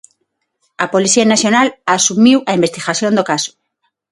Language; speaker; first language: Galician; non-native, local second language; Spanish